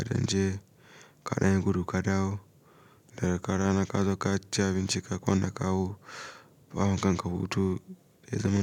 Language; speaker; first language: Hausa; native; Hausa